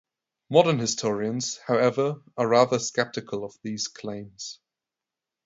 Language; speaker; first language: English; non-native, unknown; German